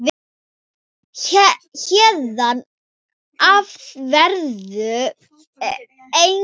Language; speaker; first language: Icelandic; non-native, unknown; Thai